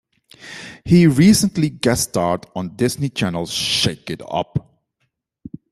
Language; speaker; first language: English; non-native, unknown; Dutch